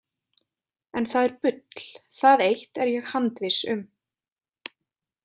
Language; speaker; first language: Icelandic; native; Icelandic